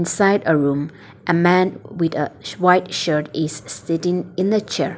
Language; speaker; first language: English; non-native, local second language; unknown